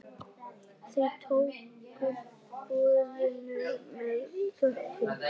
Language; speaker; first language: Icelandic; native; Icelandic